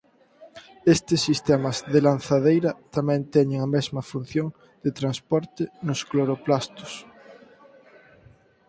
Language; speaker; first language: Galician; native; Galician